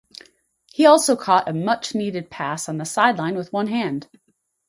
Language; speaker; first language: English; native; English